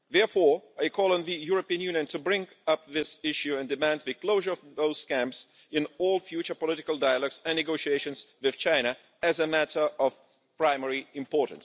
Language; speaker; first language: English; non-native, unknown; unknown